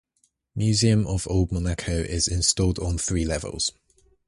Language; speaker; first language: English; native; English